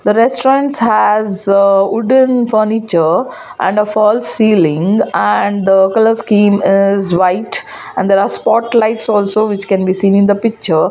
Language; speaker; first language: English; non-native, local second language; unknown